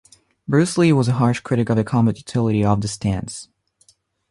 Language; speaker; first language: English; non-native, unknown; Russian